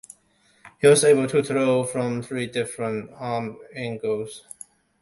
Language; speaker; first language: English; non-native, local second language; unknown